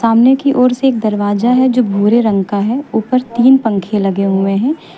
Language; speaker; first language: Hindi; native; Hindi